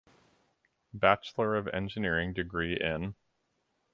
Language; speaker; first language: English; native; English